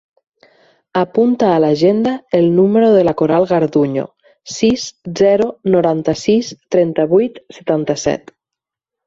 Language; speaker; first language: Catalan; native; Catalan